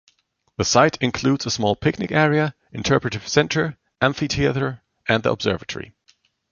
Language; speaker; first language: English; non-native, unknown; German